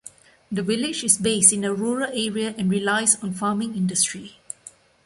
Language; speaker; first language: English; non-native, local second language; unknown